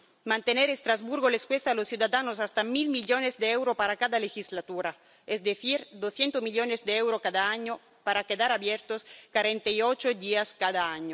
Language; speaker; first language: Spanish; non-native, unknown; Italian